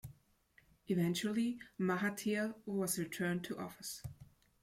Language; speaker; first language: English; non-native, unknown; German